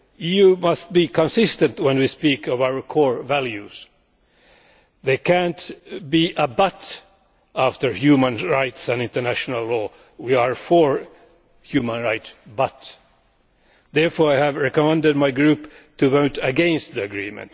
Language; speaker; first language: English; non-native, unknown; Finnish